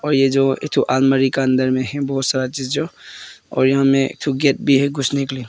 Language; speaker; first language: Hindi; early bilingual, other home language; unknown